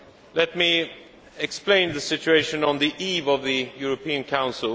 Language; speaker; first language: English; non-native, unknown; Swedish